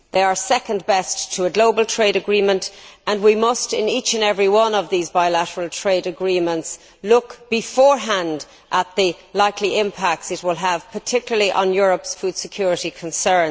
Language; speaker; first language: English; native; English